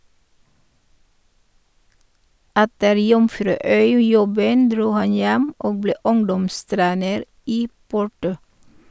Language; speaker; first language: Norwegian; non-native, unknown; Filipino